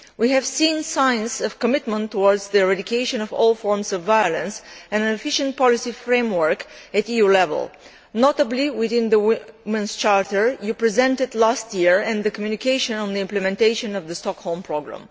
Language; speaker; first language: English; non-native, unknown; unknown